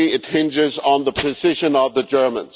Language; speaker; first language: English; non-native, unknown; German